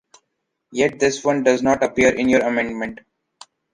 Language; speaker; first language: English; non-native, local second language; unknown